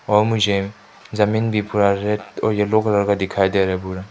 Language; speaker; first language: Hindi; non-native, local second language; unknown